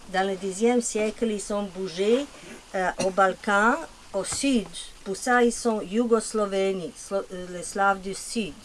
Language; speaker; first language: French; non-native, fluent; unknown